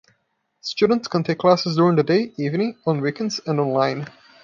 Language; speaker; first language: English; non-native, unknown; Portuguese